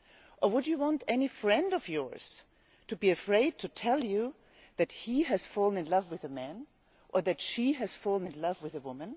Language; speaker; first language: English; non-native, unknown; German